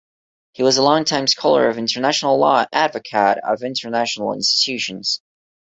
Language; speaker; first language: English; non-native, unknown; Portuguese